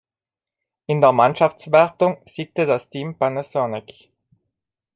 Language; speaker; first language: German; non-native, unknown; Italian